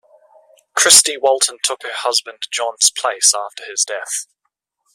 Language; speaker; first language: English; native; English